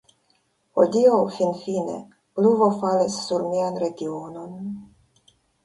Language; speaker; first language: Esperanto; non-native, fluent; Russian